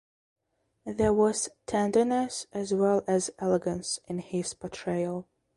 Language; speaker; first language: English; non-native, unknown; Belarusian